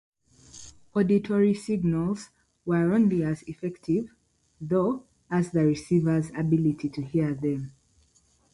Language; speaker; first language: English; native; English